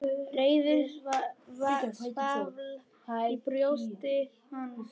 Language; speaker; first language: Icelandic; non-native, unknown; Polish